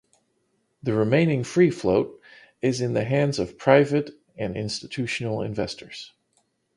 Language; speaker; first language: English; non-native, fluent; Dutch